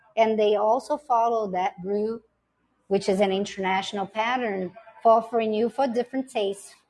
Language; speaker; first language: English; non-native, fluent; Portuguese